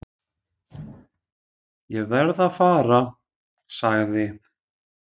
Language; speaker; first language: Icelandic; native; Icelandic